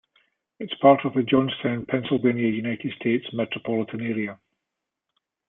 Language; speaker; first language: English; native; English